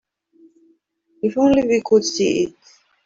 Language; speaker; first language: English; native; English